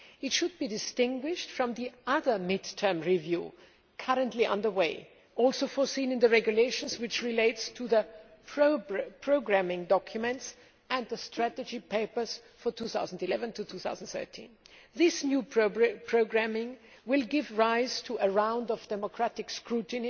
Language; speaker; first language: English; non-native, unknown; German